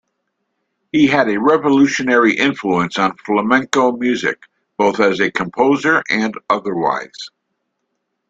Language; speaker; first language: English; native; English